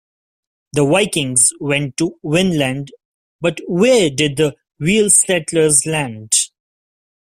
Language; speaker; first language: English; non-native, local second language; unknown